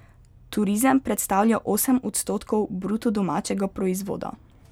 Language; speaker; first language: Slovenian; native; Slovenian